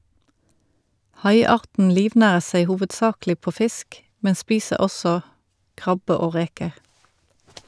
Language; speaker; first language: Norwegian; native; Norwegian